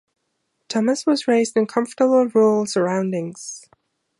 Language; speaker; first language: English; non-native, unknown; German